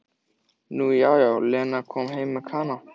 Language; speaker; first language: Icelandic; native; Icelandic